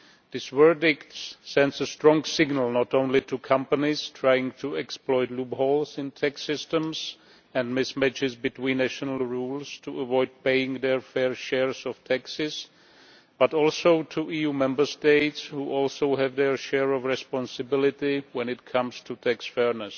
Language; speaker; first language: English; non-native, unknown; Czech